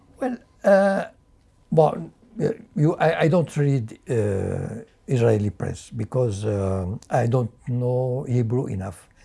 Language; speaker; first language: English; non-native, fluent; French